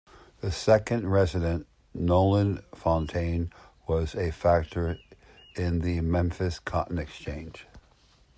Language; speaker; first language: English; native; English